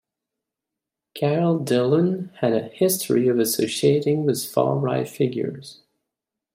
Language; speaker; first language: English; non-native, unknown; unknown